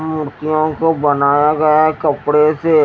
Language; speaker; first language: Hindi; native; Hindi